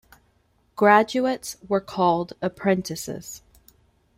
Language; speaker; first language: English; native; English